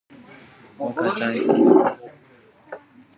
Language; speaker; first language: English; non-native, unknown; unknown